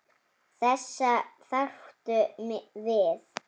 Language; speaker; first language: Icelandic; native; Icelandic